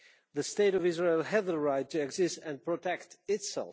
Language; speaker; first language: English; non-native, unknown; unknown